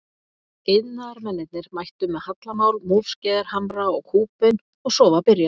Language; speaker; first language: Icelandic; native; Icelandic